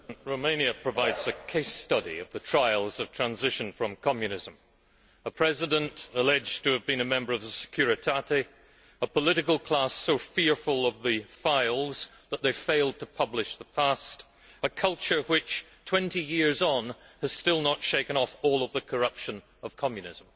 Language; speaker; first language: English; native; English